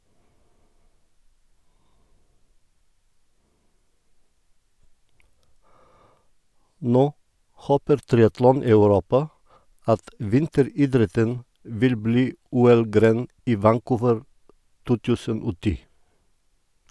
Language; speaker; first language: Norwegian; non-native, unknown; Bulgarian